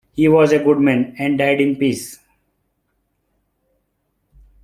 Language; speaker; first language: English; non-native, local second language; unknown